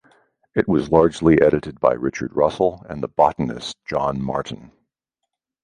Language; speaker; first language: English; native; English